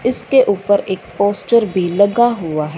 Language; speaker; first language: Hindi; non-native, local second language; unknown